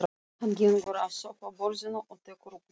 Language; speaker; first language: Icelandic; non-native, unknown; Russian